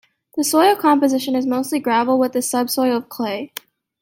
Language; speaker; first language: English; native; English